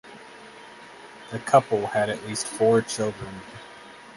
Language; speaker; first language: English; native; English